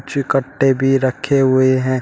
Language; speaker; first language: Hindi; native; Hindi